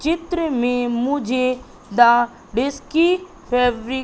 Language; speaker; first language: Hindi; native; Hindi